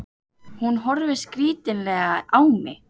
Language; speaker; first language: Icelandic; native; Icelandic